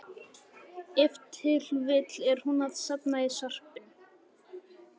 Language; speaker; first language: Icelandic; native; Icelandic